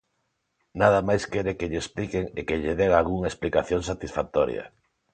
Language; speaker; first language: Galician; non-native, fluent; Spanish